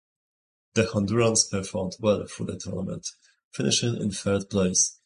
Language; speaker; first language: English; native; English